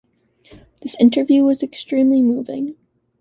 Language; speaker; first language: English; native; English